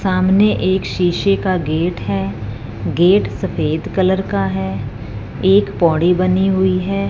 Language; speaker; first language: Hindi; non-native, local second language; Punjabi